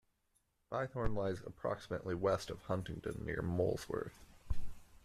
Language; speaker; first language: English; native; English